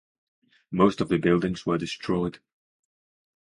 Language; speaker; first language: English; non-native, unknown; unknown